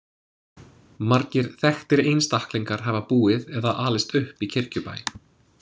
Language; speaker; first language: Icelandic; non-native, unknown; English